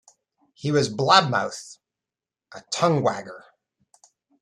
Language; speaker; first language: English; native; English